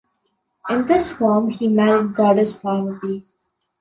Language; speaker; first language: English; non-native, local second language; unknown